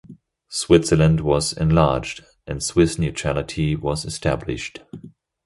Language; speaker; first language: English; non-native, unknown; German